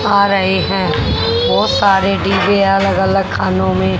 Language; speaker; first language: Hindi; native; Hindi